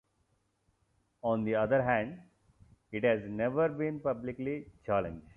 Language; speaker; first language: English; non-native, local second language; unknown